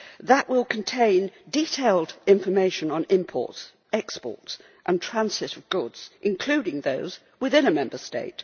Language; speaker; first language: English; native; English